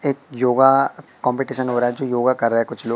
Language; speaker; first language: Hindi; native; Hindi